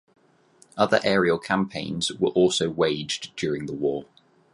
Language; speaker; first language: English; native; English